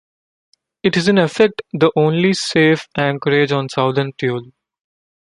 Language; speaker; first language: English; non-native, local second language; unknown